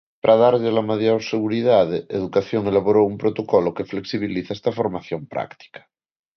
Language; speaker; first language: Galician; non-native, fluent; Spanish